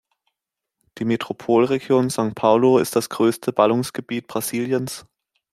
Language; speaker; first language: German; native; German